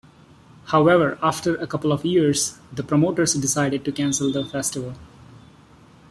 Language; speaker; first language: English; non-native, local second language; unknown